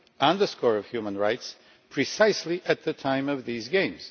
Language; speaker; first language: English; non-native, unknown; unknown